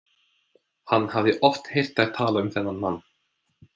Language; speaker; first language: Icelandic; non-native, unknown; English